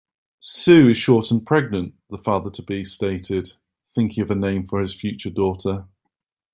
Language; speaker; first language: English; native; English